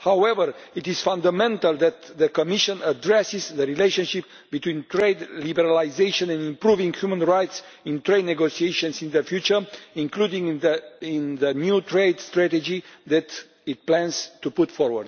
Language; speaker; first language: English; non-native, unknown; Romanian